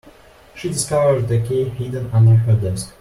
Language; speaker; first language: English; non-native, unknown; Russian